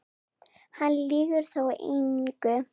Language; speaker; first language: Icelandic; non-native, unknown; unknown